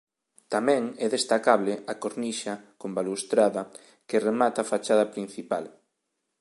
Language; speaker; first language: Galician; native; Galician